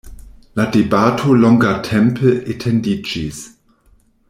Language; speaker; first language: Esperanto; non-native, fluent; German